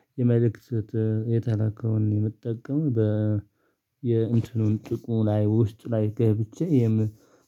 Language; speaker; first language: Amharic; non-native, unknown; Tigrinya